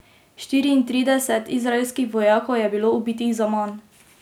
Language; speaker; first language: Slovenian; native; Slovenian